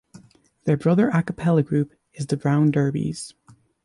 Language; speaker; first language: English; native; English